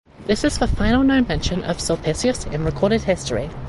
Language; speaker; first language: English; native; English